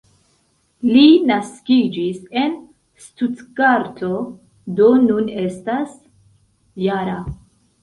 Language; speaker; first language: Esperanto; non-native, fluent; Central Kurdish